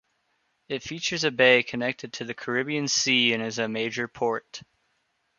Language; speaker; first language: English; native; English